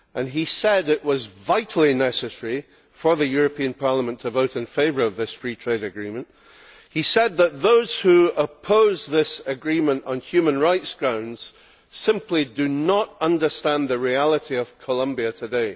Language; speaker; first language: English; native; English